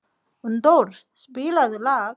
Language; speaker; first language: Icelandic; non-native, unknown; Nepali